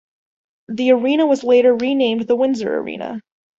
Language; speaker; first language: English; native; English